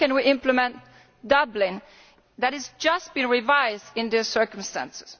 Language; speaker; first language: English; non-native, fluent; Italian